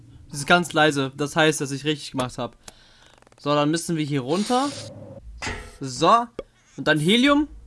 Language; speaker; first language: German; native; German